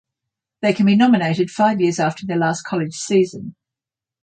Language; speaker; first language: English; native; English